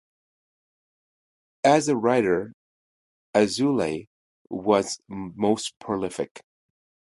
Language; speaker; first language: English; native; English